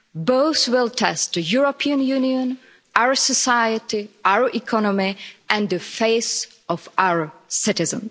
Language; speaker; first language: English; non-native, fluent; Czech